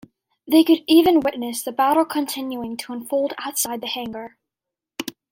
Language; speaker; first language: English; native; English